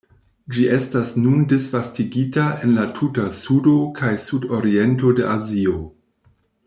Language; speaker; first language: Esperanto; non-native, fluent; German